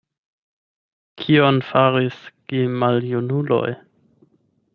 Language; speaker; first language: Esperanto; non-native, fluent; German